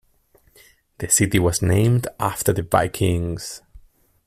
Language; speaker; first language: English; non-native, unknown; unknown